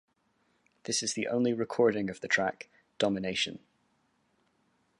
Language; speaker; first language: English; native; English